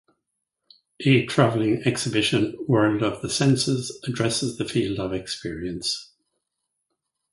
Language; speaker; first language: English; native; English